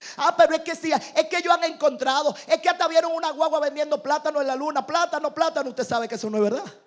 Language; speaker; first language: Spanish; native; Spanish